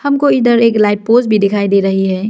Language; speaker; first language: Hindi; non-native, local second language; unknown